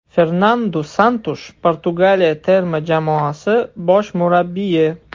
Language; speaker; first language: Uzbek; non-native, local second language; Russian